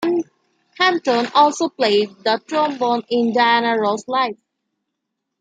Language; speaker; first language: English; non-native, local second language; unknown